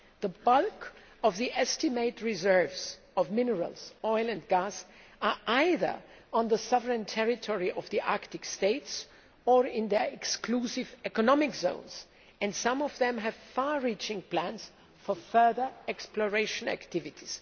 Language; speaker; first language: English; non-native, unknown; German